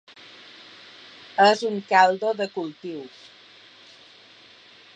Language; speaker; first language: Catalan; native; Catalan